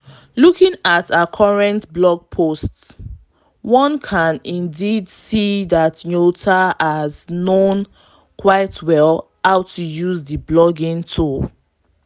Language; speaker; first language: English; non-native, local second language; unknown